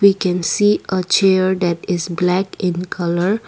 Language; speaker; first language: English; non-native, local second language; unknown